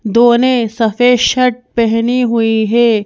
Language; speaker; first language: Hindi; native; Hindi